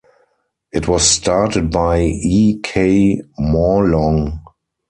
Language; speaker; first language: English; non-native, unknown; German